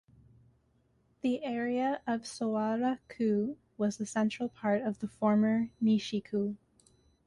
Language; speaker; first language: English; native; English